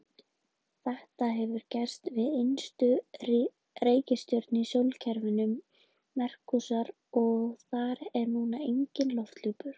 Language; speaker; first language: Icelandic; native; Icelandic